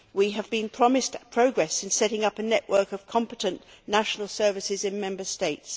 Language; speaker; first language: English; native; English